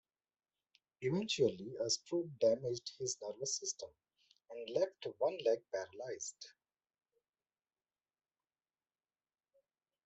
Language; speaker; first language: English; non-native, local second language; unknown